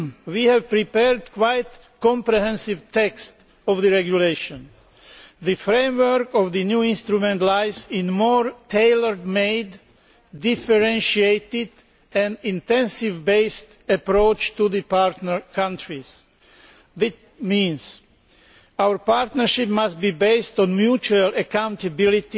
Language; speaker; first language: English; non-native, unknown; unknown